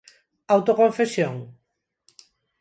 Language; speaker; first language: Galician; non-native, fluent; Spanish